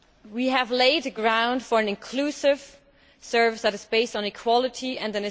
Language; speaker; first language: English; native; English